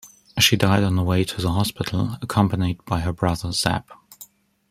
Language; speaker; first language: English; non-native, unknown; German